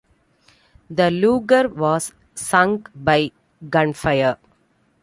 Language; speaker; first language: English; non-native, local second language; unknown